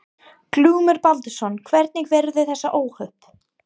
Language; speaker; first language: Icelandic; non-native, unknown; English